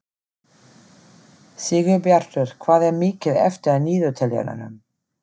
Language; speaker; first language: Icelandic; non-native, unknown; German